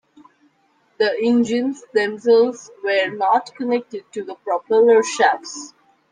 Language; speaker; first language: English; non-native, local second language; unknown